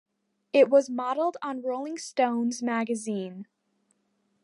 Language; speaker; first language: English; native; English